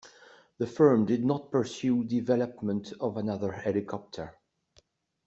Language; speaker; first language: English; non-native, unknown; French